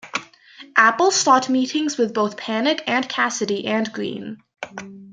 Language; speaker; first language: English; native; English